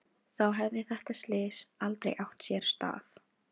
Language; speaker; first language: Icelandic; non-native, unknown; Filipino